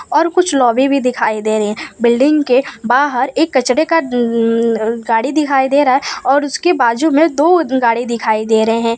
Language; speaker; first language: Hindi; non-native, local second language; Gujarati